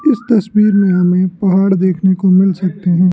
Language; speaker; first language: Hindi; non-native, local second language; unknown